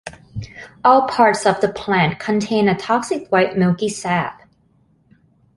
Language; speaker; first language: English; non-native, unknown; Thai